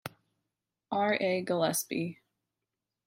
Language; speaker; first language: English; native; English